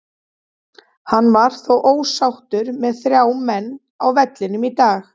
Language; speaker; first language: Icelandic; native; Icelandic